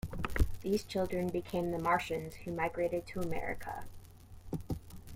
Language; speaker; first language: English; native; English